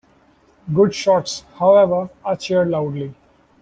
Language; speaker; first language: English; non-native, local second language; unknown